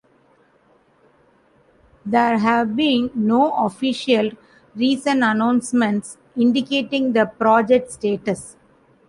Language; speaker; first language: English; non-native, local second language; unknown